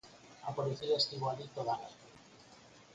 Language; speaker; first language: Galician; native; Galician